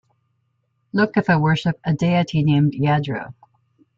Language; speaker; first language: English; native; English